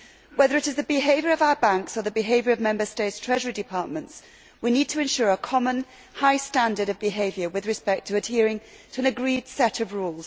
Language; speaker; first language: English; native; English